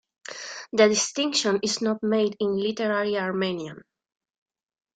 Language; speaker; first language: English; non-native, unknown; Spanish